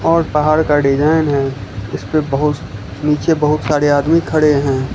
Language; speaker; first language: Hindi; non-native, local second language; Gujarati